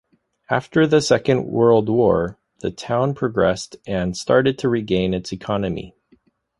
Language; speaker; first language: English; native; English